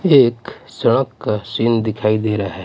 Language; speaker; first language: Hindi; non-native, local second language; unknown